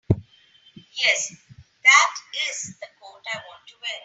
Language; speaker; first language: English; non-native, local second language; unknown